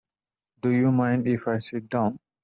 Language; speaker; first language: English; non-native, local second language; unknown